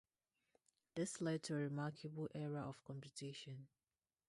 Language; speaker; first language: English; non-native, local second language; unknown